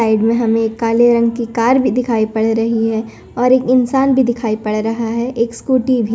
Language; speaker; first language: Hindi; non-native, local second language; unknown